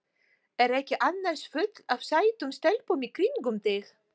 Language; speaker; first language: Icelandic; non-native, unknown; Polish